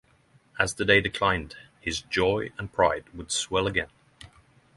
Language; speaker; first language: English; non-native, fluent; Norwegian